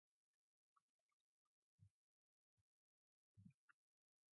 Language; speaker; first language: English; non-native, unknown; Mongolian